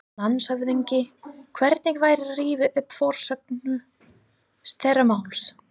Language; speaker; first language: Icelandic; non-native, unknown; English